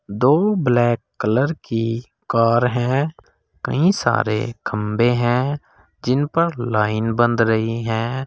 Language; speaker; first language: Hindi; native; Hindi